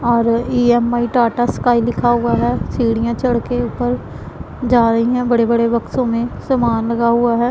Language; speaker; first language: Hindi; non-native, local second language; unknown